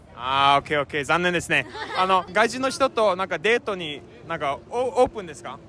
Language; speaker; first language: Japanese; non-native, learner; English